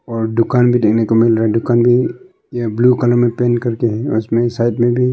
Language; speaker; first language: Hindi; early bilingual, other home language; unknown